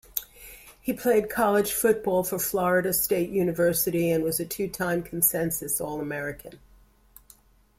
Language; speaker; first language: English; native; English